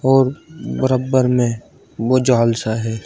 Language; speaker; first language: Hindi; native; Hindi